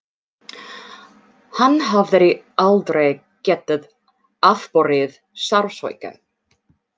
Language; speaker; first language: Icelandic; non-native, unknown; English